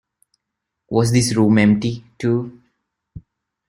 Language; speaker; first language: English; non-native, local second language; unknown